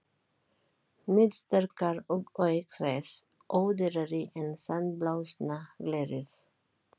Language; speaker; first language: Icelandic; non-native, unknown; Filipino